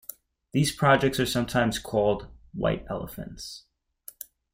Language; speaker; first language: English; native; English